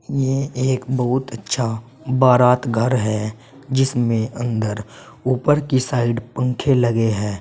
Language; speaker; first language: Hindi; native; Hindi